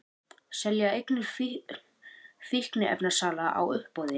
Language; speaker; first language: Icelandic; native; Icelandic